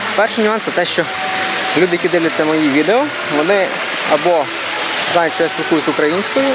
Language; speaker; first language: Ukrainian; native; Ukrainian